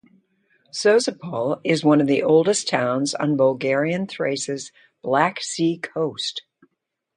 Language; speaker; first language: English; native; English